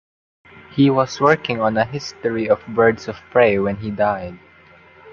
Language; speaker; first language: English; non-native, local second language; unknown